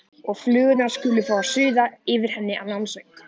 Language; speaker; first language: Icelandic; native; Icelandic